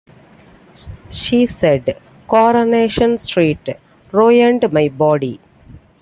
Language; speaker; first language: English; non-native, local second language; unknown